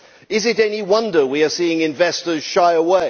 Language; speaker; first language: English; native; English